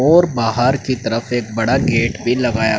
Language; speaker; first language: Hindi; native; Hindi